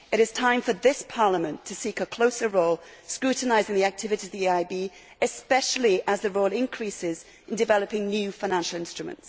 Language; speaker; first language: English; native; English